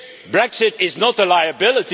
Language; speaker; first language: English; non-native, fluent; Dutch